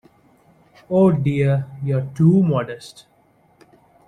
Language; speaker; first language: English; non-native, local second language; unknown